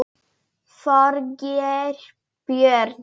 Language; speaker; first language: Icelandic; non-native, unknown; Polish